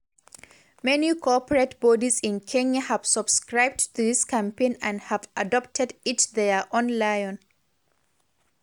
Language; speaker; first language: English; non-native, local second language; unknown